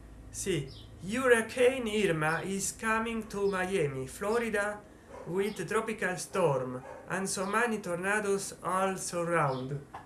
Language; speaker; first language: English; non-native, learner; Italian